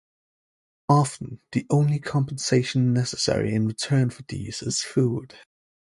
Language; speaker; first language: English; native; English